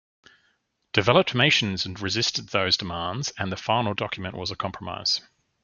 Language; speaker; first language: English; native; English